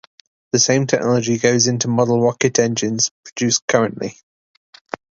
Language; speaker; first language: English; native; English